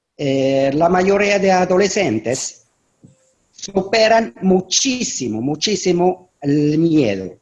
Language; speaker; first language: Spanish; non-native, fluent; Arabic